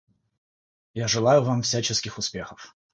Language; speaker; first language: Russian; non-native, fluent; Georgian